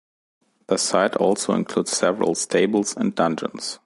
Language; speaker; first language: English; non-native, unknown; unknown